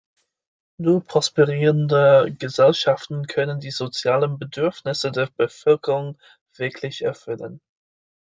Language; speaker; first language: German; non-native, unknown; English